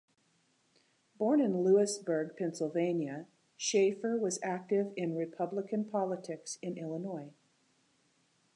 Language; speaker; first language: English; native; English